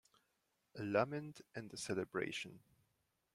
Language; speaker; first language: English; non-native, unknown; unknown